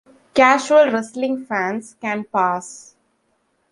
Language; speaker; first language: English; non-native, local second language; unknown